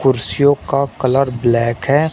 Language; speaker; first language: Hindi; native; Hindi